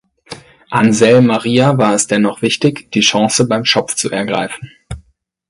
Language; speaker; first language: German; native; German